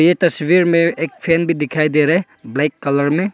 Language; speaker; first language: Hindi; non-native, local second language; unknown